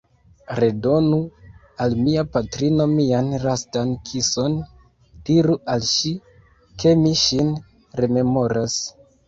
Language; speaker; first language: Esperanto; non-native, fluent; Kinyarwanda